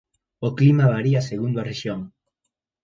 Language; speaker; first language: Galician; native; Galician